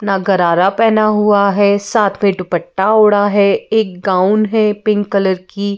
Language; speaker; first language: Hindi; native; Hindi